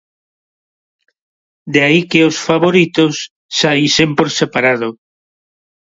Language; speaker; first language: Galician; non-native, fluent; Spanish